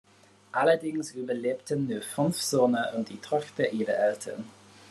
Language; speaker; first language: German; non-native, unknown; English